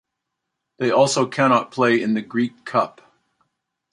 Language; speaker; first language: English; native; English